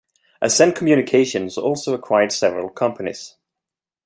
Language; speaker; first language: English; non-native, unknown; Swedish